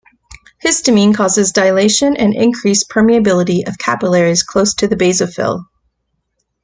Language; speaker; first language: English; native; English